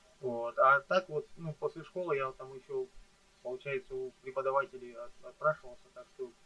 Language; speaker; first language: Russian; native; Russian